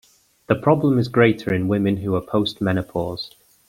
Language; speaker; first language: English; native; English